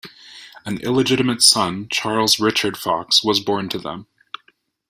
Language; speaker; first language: English; native; English